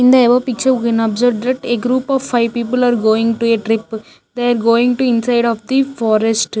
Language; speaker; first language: English; non-native, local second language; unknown